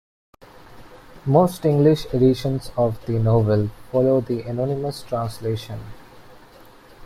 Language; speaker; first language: English; non-native, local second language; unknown